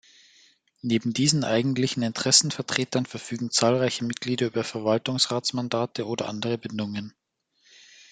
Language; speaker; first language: German; native; German